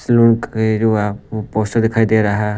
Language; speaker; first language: Hindi; non-native, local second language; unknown